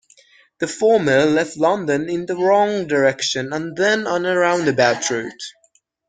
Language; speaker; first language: English; non-native, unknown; Persian